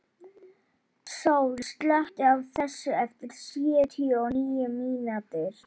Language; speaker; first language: Icelandic; non-native, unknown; Polish